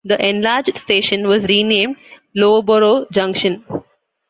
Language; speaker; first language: English; non-native, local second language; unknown